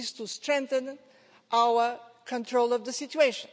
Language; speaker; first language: English; non-native, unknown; Portuguese